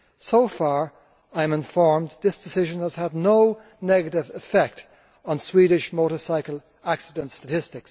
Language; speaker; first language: English; native; English